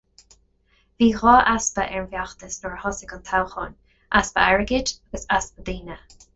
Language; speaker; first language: Irish; non-native, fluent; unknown